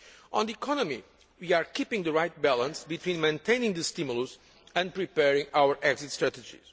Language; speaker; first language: English; non-native, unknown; Portuguese